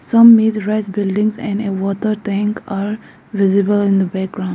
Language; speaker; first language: English; non-native, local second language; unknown